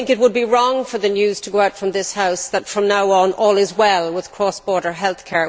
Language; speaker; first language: English; native; English